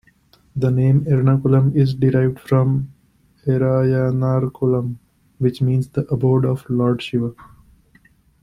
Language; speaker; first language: English; non-native, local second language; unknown